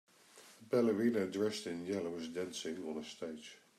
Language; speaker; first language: English; native; English